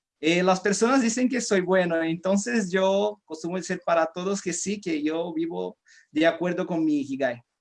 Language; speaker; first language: Spanish; non-native, fluent; Portuguese